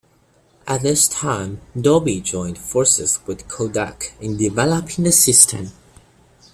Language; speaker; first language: English; non-native, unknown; Chinese